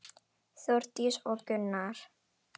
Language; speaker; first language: Icelandic; non-native, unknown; Indonesian